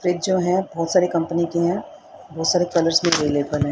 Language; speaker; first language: Hindi; native; Hindi